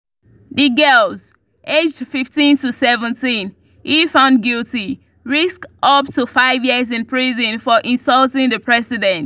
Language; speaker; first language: English; non-native, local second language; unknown